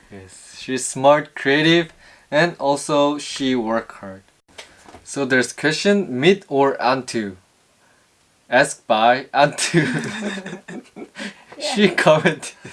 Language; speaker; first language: English; non-native, learner; Korean